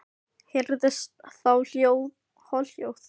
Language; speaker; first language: Icelandic; non-native, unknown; Filipino